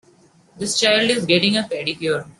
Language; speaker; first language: English; non-native, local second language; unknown